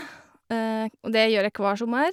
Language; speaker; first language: Norwegian; native; Norwegian